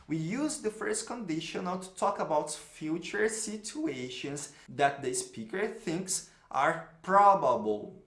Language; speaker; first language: English; non-native, fluent; Portuguese